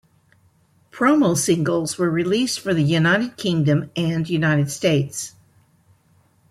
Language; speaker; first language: English; native; English